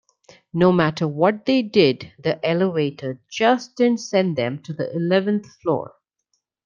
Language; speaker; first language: English; non-native, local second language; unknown